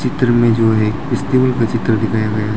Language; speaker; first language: Hindi; non-native, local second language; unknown